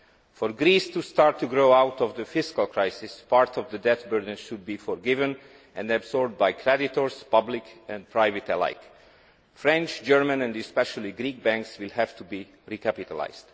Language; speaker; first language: English; non-native, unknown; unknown